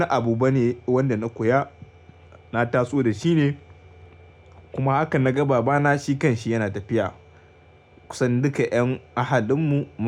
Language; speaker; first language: Hausa; native; Hausa